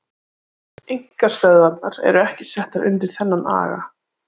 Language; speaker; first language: Icelandic; native; Icelandic